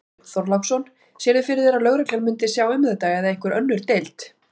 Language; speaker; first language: Icelandic; native; Icelandic